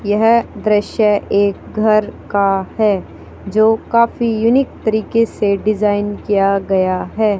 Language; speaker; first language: Hindi; native; Hindi